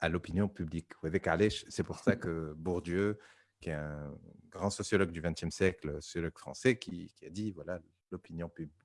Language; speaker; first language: French; non-native, local second language; Arabic